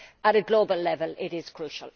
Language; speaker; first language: English; native; English